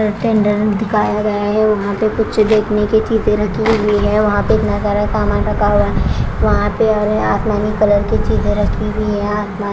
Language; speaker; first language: Hindi; non-native, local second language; Punjabi